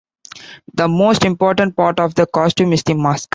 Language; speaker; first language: English; non-native, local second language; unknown